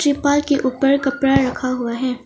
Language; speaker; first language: Hindi; non-native, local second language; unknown